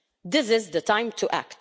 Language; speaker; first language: English; non-native, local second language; Maltese